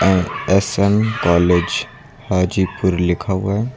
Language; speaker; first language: Hindi; native; Hindi